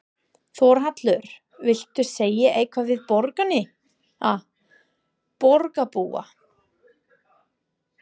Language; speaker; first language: Icelandic; non-native, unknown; English